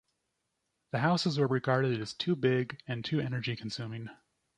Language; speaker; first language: English; native; English